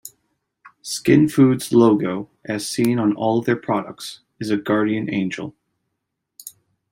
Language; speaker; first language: English; native; English